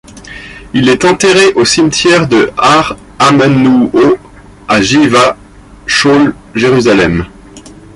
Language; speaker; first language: French; native; French